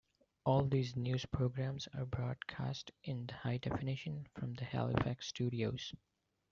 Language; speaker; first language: English; non-native, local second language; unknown